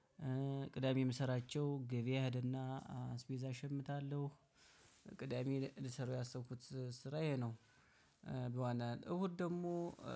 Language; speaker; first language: Amharic; native; Amharic